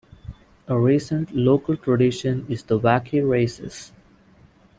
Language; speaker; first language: English; non-native, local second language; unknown